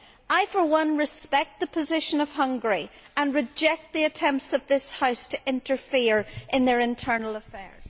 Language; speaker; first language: English; native; English